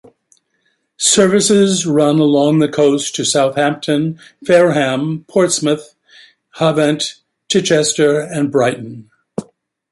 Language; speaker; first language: English; native; English